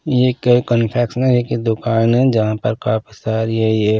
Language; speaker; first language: Hindi; non-native, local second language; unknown